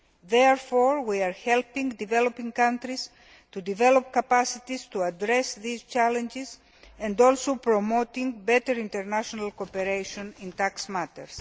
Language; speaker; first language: English; non-native, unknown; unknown